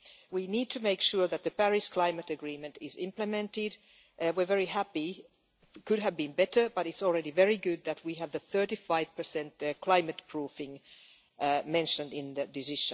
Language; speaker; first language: English; non-native, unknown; Finnish